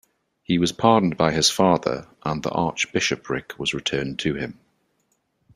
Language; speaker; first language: English; native; English